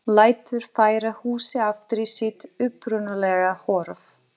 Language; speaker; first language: Icelandic; non-native, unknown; Portuguese